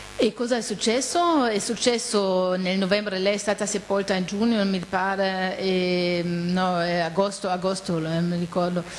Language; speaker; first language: Italian; non-native, fluent; German